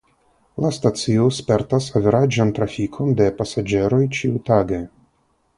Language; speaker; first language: Esperanto; non-native, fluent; Russian